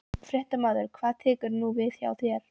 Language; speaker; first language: Icelandic; non-native, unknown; Polish